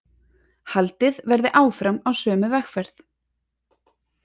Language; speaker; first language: Icelandic; native; Icelandic